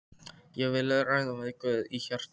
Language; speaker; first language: Icelandic; non-native, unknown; Polish